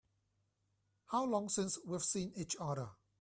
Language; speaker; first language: English; non-native, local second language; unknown